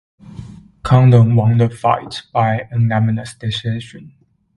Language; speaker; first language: English; non-native, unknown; Chinese